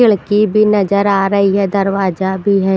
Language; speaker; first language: Hindi; non-native, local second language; Punjabi